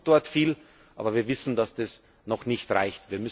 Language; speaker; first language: German; native; German